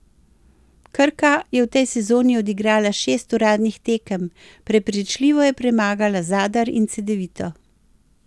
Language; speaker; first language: Slovenian; native; Slovenian